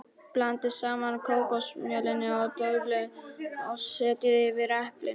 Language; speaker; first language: Icelandic; non-native, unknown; Polish